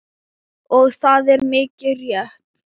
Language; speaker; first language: Icelandic; non-native, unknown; Thai